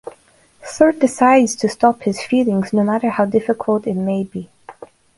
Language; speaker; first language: English; non-native, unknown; Russian